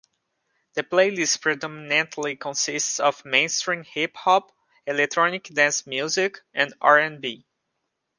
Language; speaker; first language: English; non-native, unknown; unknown